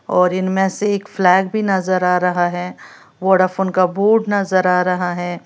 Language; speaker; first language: Hindi; native; Hindi